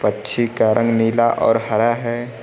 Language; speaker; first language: Hindi; native; Hindi